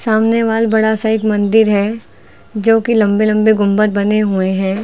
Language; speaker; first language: Hindi; native; Hindi